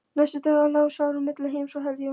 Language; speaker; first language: Icelandic; non-native, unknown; Polish